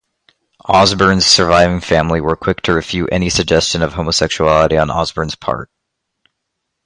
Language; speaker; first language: English; native; English